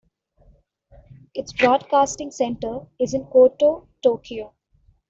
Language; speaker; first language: English; non-native, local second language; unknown